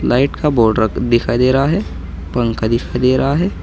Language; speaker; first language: Hindi; native; Hindi